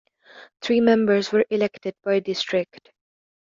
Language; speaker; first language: English; native; English